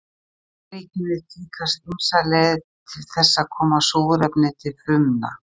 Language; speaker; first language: Icelandic; native; Icelandic